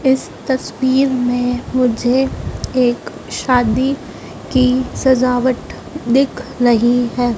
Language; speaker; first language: Hindi; native; Hindi